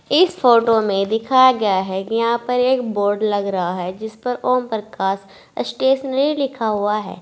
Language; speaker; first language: Hindi; native; Hindi